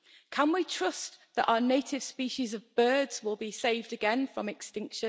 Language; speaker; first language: English; native; English